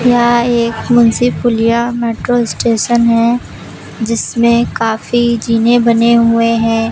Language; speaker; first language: Hindi; native; Hindi